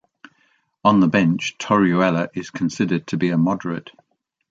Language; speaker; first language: English; native; English